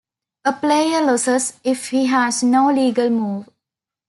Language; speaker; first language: English; non-native, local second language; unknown